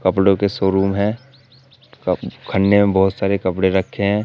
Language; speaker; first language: Hindi; native; Hindi